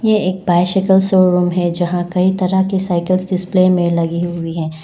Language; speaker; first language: Hindi; non-native, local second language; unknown